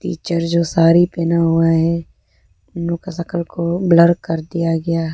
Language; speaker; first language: Hindi; early bilingual, other home language; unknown